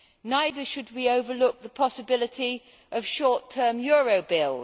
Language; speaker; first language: English; native; English